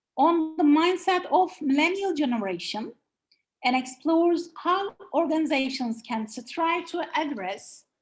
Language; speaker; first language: English; non-native, fluent; Turkish